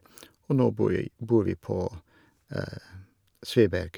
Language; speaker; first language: Norwegian; non-native, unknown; Dutch